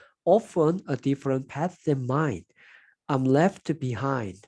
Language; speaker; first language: English; non-native, fluent; Korean